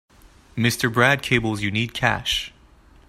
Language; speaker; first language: English; native; English